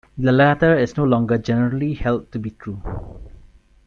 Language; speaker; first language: English; non-native, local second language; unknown